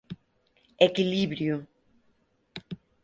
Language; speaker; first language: Galician; native; Galician